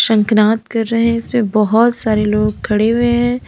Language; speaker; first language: Hindi; native; Hindi